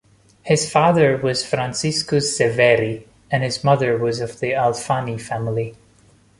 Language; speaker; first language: English; non-native, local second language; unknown